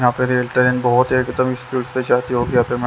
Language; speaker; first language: Hindi; native; Hindi